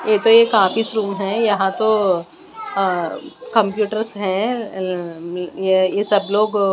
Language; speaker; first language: Hindi; non-native, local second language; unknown